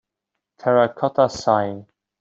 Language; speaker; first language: English; non-native, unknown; Dutch